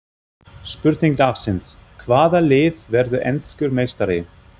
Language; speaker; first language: Icelandic; non-native, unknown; German